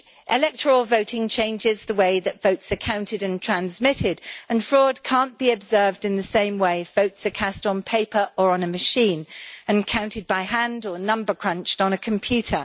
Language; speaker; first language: English; native; English